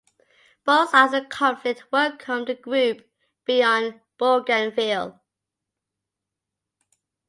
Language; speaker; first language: English; native; English